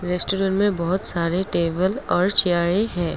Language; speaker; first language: Hindi; non-native, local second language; Assamese